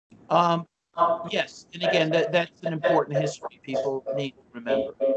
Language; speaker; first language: English; native; English